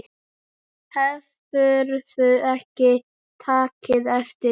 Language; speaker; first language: Icelandic; native; Icelandic